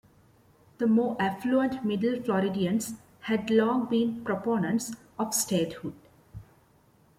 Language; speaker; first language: English; non-native, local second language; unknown